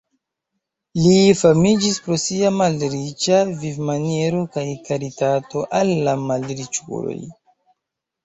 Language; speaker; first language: Esperanto; non-native, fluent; Chinese